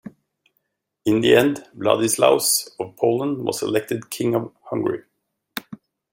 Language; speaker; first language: English; native; English